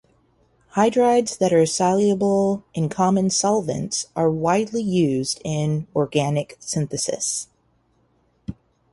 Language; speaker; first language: English; native; English